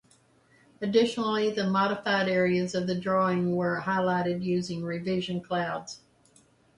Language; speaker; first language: English; native; English